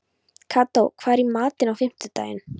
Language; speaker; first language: Icelandic; non-native, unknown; Polish